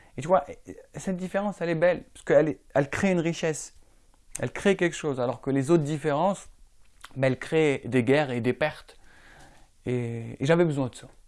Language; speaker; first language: French; non-native, local second language; Arabic